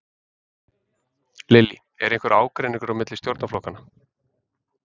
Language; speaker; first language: Icelandic; native; Icelandic